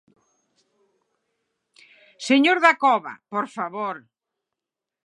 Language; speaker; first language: Galician; native; Galician